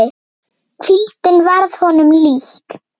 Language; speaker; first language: Icelandic; native; Icelandic